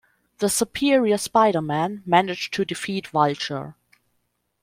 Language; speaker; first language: English; non-native, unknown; German